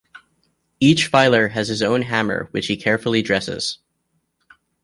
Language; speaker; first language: English; native; English